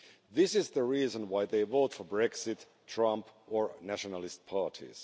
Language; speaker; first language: English; non-native, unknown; Finnish